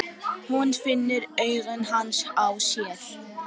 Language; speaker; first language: Icelandic; non-native, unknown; Romanian